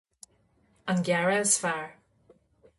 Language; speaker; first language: Irish; non-native, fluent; English